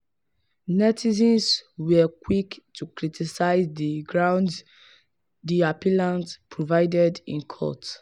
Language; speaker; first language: English; non-native, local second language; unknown